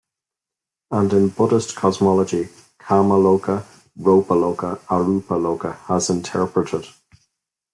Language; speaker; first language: English; native; English